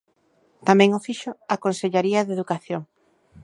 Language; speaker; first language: Galician; native; Galician